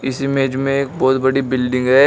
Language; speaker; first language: Hindi; native; Hindi